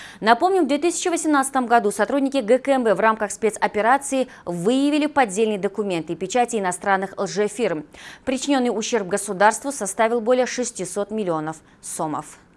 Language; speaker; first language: Russian; non-native, local second language; Kyrgyz